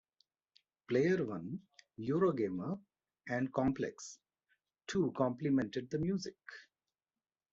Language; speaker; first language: English; non-native, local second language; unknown